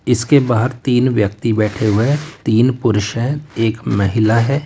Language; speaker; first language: Hindi; native; Hindi